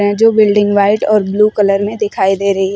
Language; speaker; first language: Hindi; native; Hindi